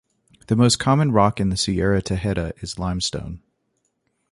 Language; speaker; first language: English; native; English